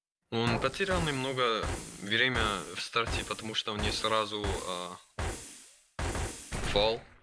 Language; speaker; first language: Russian; non-native, learner; English